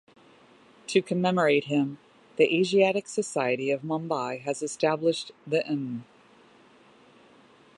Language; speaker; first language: English; native; English